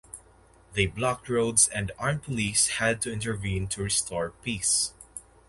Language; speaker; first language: English; non-native, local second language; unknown